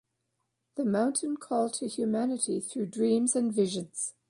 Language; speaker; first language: English; native; English